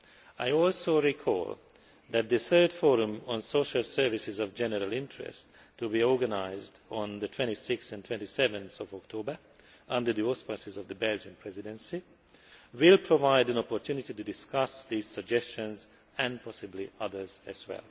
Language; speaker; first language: English; non-native, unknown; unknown